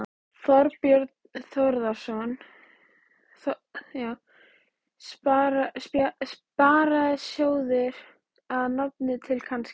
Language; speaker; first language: Icelandic; native; Icelandic